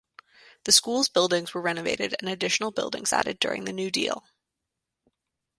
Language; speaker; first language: English; native; English